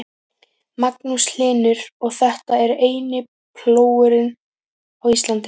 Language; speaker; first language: Icelandic; native; Icelandic